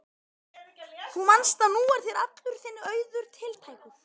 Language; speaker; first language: Icelandic; native; Icelandic